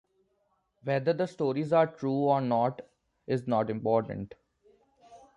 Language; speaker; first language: English; non-native, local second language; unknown